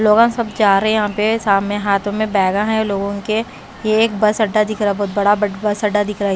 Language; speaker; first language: Hindi; non-native, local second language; Punjabi